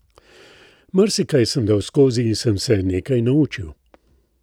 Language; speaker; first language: Slovenian; native; Slovenian